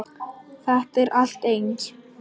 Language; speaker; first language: Icelandic; non-native, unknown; Polish